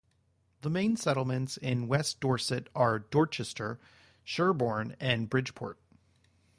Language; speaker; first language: English; native; English